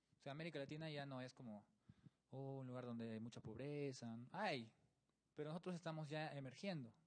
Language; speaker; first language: Spanish; native; Spanish